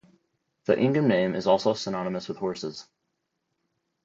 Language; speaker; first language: English; native; English